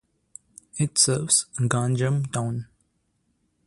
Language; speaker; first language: English; non-native, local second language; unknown